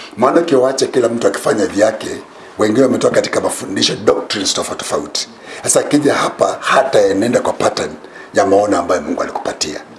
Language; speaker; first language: Swahili; non-native, local second language; Luyia